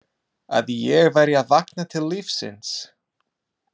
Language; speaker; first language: Icelandic; non-native, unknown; English